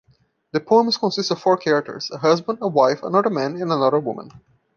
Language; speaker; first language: English; non-native, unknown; Portuguese